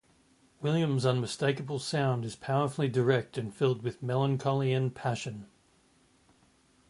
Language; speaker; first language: English; native; English